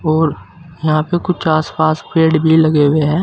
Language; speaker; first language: Hindi; native; Hindi